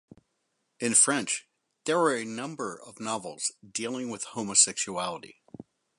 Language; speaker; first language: English; native; English